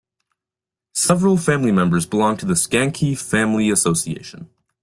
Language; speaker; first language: English; native; English